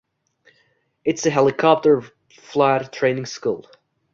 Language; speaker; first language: English; non-native, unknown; Uzbek